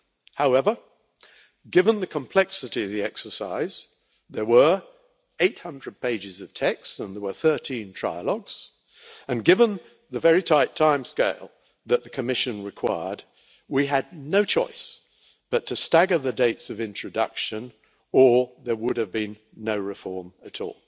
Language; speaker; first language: English; native; English